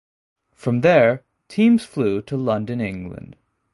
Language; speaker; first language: English; native; English